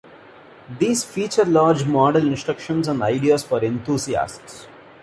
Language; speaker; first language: English; non-native, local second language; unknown